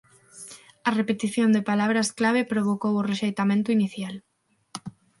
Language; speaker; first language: Galician; non-native, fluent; Spanish